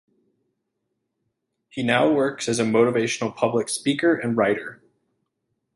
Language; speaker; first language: English; native; English